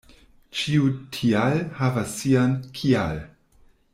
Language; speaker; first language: Esperanto; non-native, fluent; German